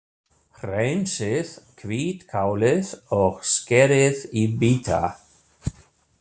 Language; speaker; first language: Icelandic; non-native, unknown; German